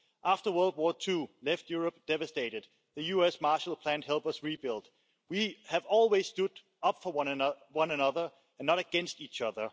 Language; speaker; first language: English; non-native, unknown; Danish